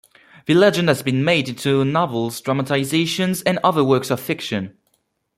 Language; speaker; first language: English; non-native, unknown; French